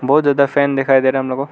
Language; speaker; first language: Hindi; non-native, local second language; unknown